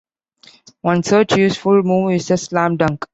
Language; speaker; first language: English; non-native, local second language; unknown